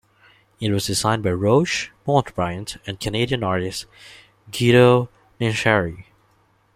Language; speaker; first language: English; non-native, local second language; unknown